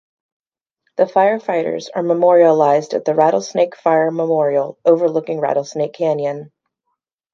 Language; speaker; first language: English; native; English